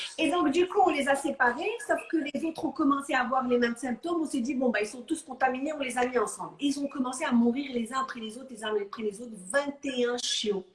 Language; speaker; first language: French; non-native, local second language; Arabic